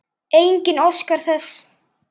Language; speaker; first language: Icelandic; native; Icelandic